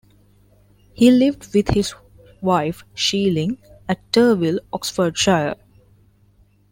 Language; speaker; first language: English; non-native, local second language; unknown